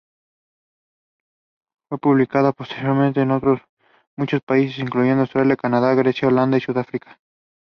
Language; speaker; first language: English; non-native, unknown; Spanish